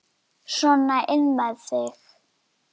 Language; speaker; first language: Icelandic; native; Icelandic